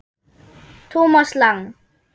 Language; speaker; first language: Icelandic; non-native, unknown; German